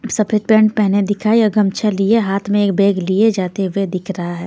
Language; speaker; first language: Hindi; non-native, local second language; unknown